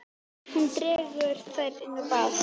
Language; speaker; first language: Icelandic; native; Icelandic